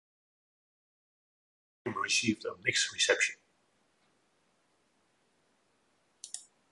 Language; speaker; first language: English; non-native, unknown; Dutch